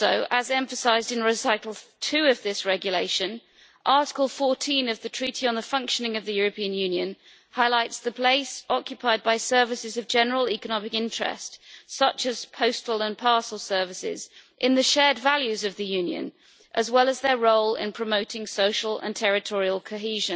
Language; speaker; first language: English; native; English